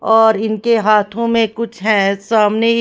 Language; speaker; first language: Hindi; non-native, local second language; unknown